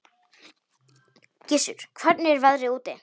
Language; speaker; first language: Icelandic; non-native, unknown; Polish